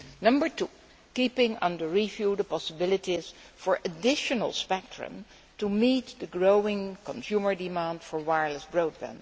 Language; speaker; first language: English; non-native, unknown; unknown